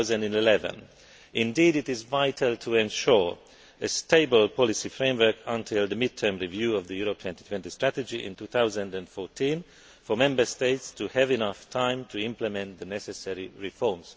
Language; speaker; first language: English; non-native, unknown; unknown